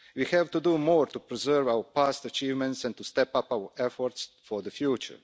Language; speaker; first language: English; non-native, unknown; Croatian